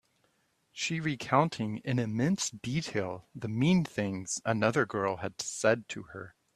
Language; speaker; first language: English; native; English